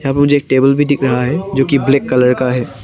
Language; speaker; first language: Hindi; non-native, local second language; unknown